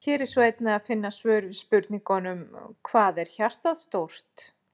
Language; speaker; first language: Icelandic; native; Icelandic